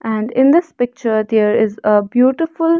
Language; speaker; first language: English; non-native, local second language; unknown